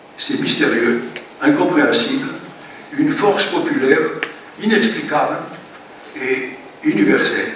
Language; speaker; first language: French; non-native, fluent; Greek